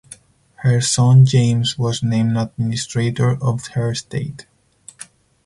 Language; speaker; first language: English; non-native, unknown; Spanish